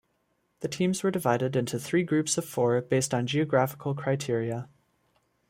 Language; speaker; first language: English; native; English